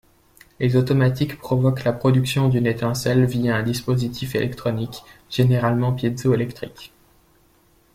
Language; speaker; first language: French; native; French